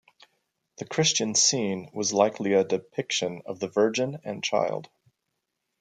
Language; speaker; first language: English; native; English